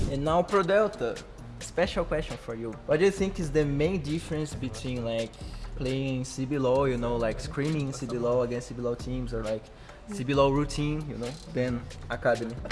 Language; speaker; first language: English; non-native, fluent; Portuguese